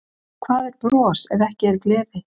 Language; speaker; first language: Icelandic; native; Icelandic